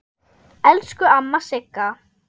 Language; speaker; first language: Icelandic; non-native, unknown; German